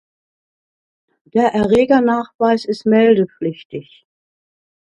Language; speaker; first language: German; native; German